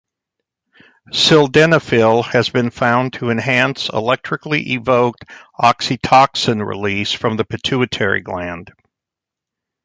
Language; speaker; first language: English; native; English